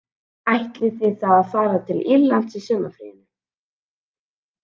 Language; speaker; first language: Icelandic; native; Icelandic